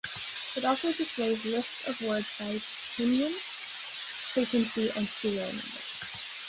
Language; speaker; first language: English; native; English